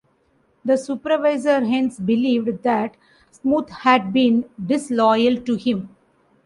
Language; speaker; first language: English; non-native, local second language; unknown